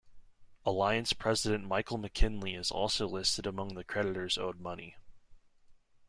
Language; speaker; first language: English; native; English